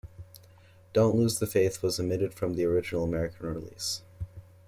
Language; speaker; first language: English; native; English